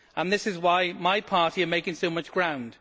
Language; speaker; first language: English; native; English